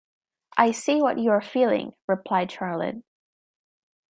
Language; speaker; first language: English; native; English